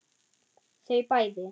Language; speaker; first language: Icelandic; non-native, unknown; German